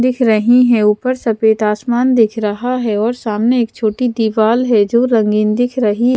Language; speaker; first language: Hindi; non-native, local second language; Punjabi